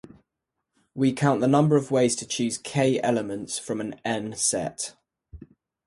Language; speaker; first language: English; native; English